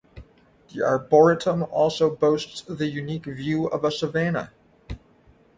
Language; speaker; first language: English; native; English